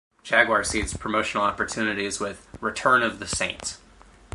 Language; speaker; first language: English; native; English